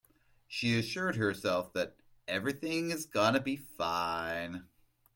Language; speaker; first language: English; native; English